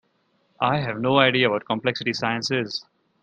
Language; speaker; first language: English; non-native, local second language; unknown